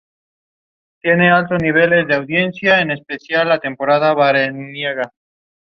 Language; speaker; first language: English; non-native, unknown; Spanish